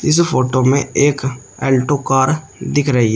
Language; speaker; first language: Hindi; native; Hindi